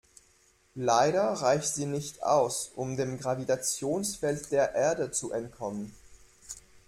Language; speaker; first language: German; non-native, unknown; French